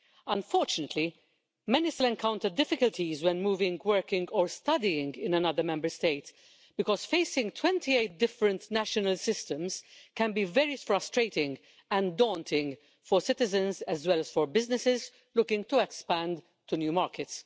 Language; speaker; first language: English; non-native, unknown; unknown